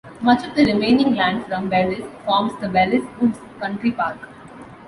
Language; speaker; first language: English; non-native, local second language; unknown